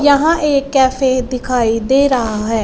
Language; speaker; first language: Hindi; non-native, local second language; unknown